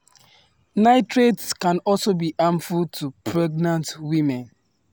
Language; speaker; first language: English; non-native, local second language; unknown